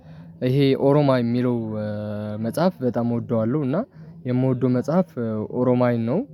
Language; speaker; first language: Amharic; non-native, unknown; Tigrinya